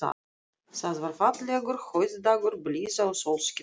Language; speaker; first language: Icelandic; non-native, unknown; Russian